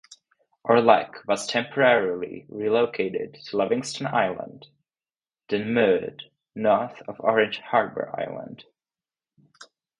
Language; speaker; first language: English; non-native, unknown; Czech